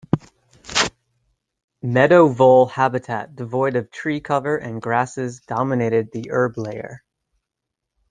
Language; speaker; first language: English; native; English